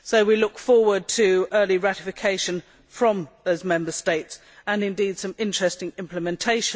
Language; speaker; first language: English; native; English